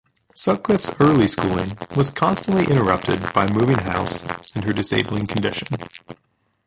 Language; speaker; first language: English; native; English